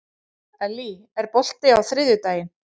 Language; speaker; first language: Icelandic; native; Icelandic